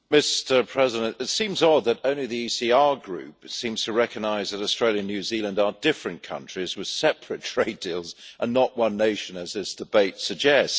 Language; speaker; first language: English; native; English